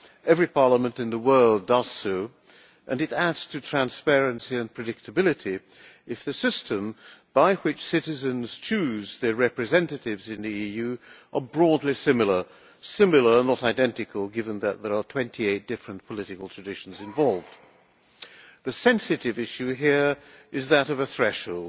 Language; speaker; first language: English; non-native, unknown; Hungarian